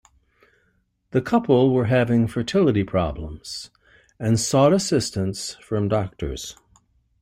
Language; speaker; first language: English; native; English